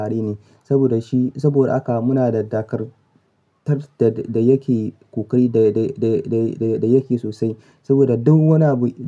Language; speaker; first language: Hausa; non-native, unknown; Yoruba